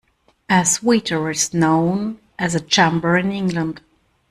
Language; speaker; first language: English; non-native, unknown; German